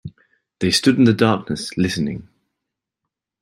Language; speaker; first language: English; native; English